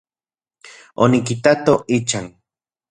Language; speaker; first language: Central Puebla Nahuatl; non-native, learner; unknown